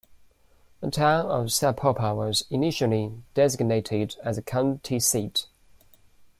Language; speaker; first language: English; non-native, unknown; Chinese